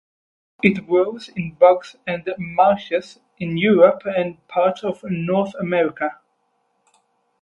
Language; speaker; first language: English; non-native, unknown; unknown